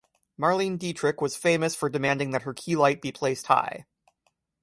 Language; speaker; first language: English; native; English